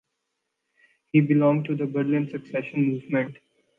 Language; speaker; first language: English; non-native, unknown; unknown